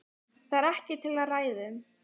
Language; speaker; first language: Icelandic; native; Icelandic